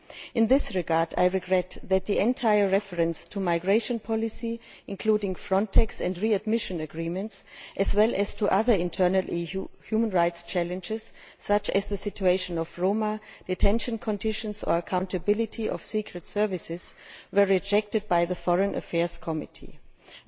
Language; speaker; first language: English; non-native, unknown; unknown